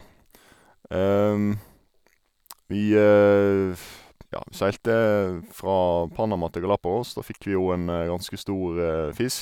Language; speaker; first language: Norwegian; native; Norwegian